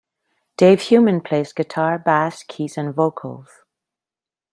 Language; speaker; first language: English; non-native, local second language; French